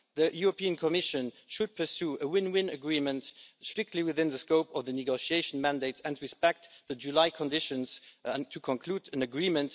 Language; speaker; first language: English; non-native, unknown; Luxembourgish